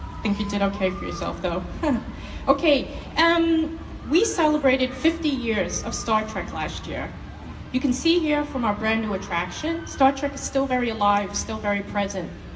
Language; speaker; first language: English; native; English